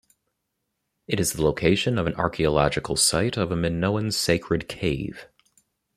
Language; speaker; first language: English; native; English